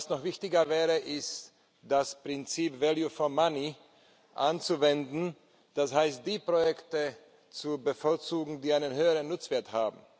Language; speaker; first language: German; non-native, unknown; Slovak